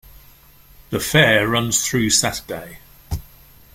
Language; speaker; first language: English; native; English